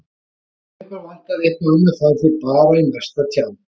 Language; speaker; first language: Icelandic; native; Icelandic